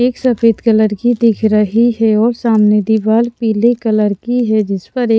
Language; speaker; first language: Hindi; non-native, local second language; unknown